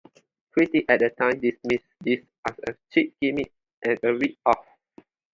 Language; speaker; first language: English; non-native, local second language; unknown